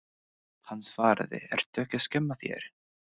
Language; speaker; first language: Icelandic; non-native, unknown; English